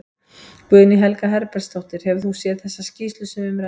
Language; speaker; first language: Icelandic; native; Icelandic